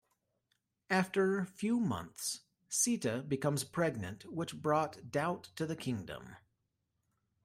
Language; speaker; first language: English; native; English